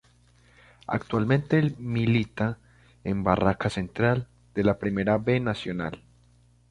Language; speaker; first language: Spanish; native; Spanish